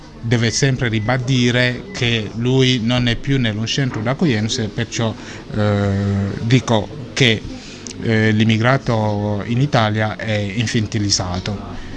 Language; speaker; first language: Italian; non-native, fluent; Sango